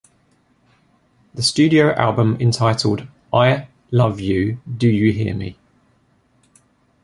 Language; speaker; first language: English; native; English